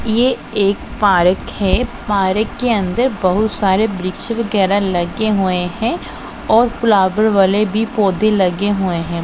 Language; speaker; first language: Hindi; non-native, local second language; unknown